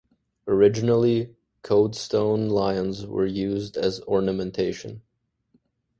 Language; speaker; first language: English; native; English